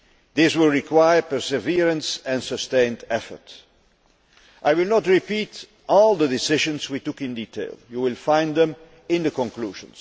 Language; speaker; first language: English; non-native, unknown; Dutch